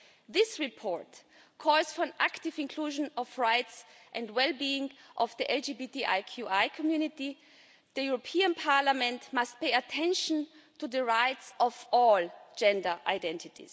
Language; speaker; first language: English; non-native, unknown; German